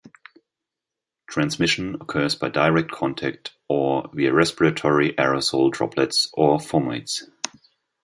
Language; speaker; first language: English; non-native, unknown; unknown